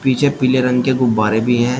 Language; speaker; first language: Hindi; native; Hindi